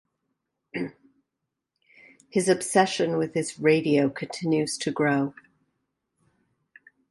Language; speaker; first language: English; native; English